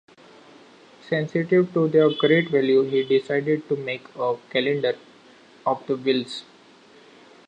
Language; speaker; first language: English; non-native, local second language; Marathi